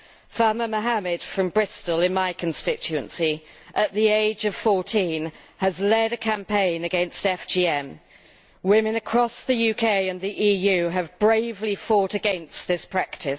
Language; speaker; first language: English; native; English